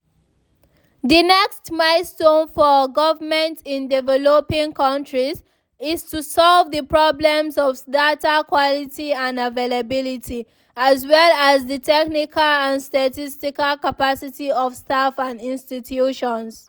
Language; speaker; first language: English; non-native, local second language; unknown